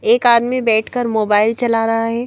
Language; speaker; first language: Hindi; native; Hindi